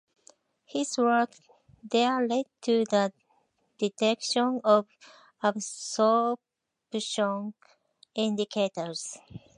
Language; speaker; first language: English; non-native, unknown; Japanese